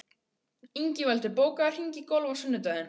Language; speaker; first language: Icelandic; native; Icelandic